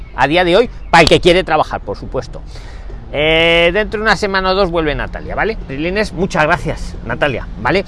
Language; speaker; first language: Spanish; native; Spanish